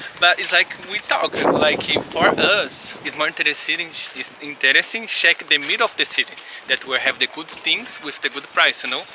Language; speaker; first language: English; non-native, learner; Portuguese